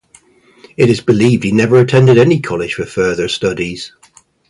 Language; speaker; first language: English; native; English